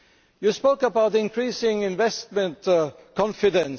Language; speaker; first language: English; non-native, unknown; German